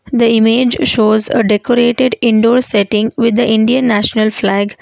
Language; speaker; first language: English; non-native, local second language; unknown